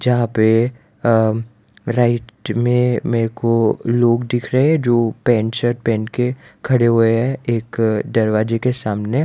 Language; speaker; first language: Hindi; non-native, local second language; Gujarati